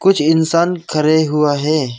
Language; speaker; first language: Hindi; non-native, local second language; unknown